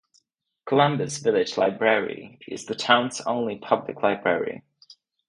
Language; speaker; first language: English; non-native, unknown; Czech